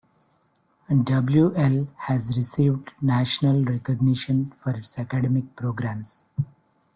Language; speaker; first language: English; non-native, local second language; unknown